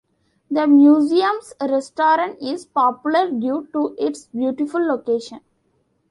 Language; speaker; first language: English; non-native, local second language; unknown